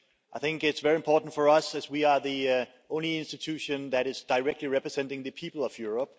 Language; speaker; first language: English; non-native, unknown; Danish